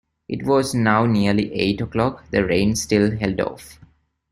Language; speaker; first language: English; non-native, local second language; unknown